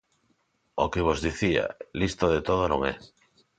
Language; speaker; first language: Galician; non-native, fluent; Spanish